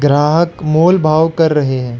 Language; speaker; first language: Hindi; non-native, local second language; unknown